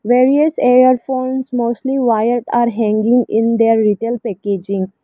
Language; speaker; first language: English; non-native, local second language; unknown